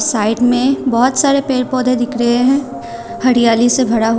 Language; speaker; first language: Hindi; non-native, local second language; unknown